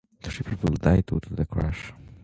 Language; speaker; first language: English; non-native, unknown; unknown